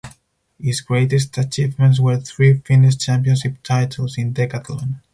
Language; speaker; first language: English; non-native, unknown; Spanish